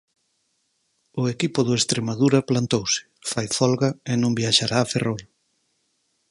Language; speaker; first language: Galician; native; Galician